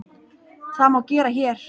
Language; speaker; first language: Icelandic; native; Icelandic